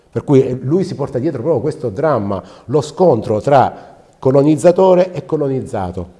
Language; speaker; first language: Italian; native; Italian